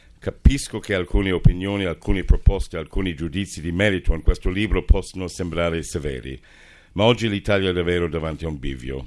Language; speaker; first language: Italian; non-native, fluent; English